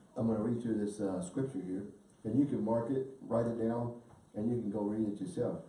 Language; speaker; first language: English; early bilingual, other home language; Spanish